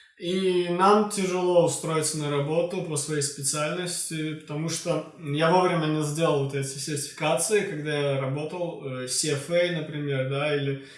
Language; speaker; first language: Russian; non-native, local second language; Azerbaijani